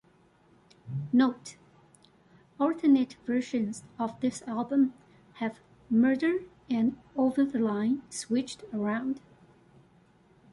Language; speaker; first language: English; non-native, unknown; Chinese